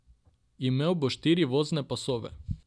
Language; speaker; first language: Slovenian; non-native, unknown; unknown